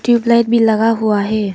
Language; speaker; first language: Hindi; early bilingual, other home language; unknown